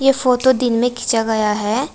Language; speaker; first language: Hindi; non-native, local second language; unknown